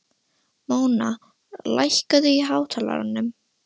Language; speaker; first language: Icelandic; non-native, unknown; Russian